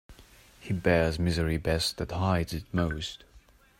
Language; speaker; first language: English; non-native, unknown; German